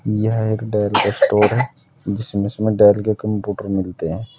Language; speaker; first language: Hindi; native; Hindi